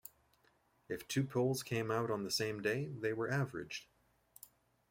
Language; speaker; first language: English; native; English